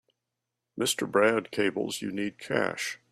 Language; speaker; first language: English; native; English